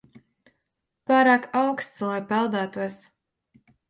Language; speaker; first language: Latvian; native; Latvian